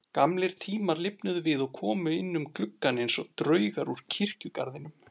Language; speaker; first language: Icelandic; native; Icelandic